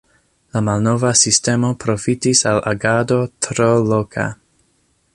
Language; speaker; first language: Esperanto; non-native, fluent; English